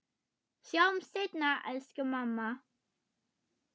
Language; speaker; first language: Icelandic; non-native, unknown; German